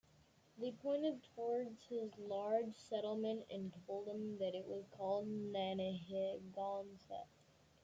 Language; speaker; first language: English; native; English